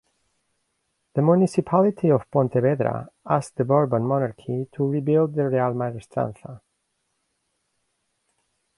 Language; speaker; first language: English; non-native, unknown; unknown